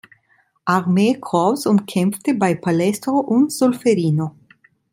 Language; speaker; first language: German; non-native, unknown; Italian